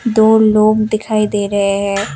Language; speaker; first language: Hindi; non-native, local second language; Assamese